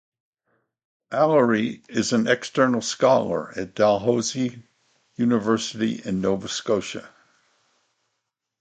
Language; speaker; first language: English; native; English